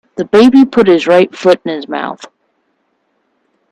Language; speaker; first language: English; native; English